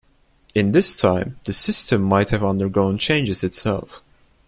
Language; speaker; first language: English; non-native, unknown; Turkish